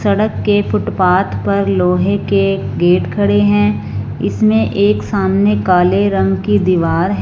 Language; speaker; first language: Hindi; non-native, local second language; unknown